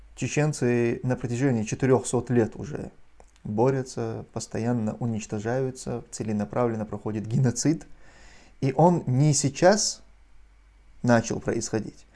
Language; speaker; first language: Russian; non-native, local second language; Chechen